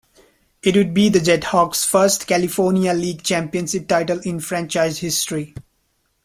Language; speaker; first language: English; non-native, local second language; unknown